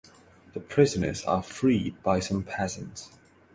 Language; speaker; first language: English; non-native, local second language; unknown